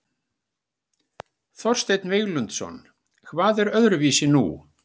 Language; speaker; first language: Icelandic; native; Icelandic